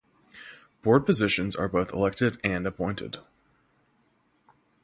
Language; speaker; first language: English; native; English